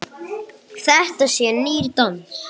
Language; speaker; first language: Icelandic; non-native, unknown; English